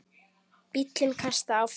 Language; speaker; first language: Icelandic; native; Icelandic